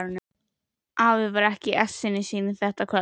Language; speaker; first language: Icelandic; native; Icelandic